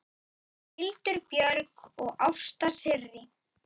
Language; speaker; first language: Icelandic; native; Icelandic